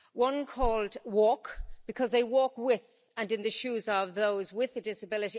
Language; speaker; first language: English; native; English